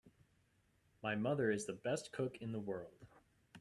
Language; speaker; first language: English; native; English